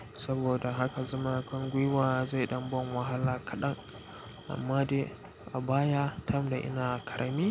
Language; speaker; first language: Hausa; native; Hausa